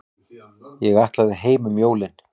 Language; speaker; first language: Icelandic; native; Icelandic